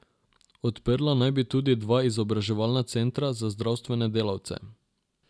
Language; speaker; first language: Slovenian; non-native, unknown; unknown